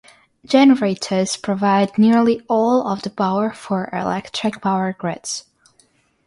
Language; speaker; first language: English; non-native, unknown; Russian